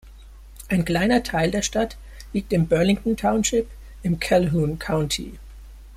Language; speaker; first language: German; native; German